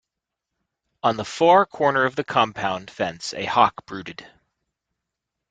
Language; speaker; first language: English; native; English